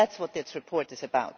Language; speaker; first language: English; non-native, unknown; German